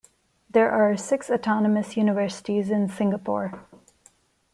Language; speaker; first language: English; non-native, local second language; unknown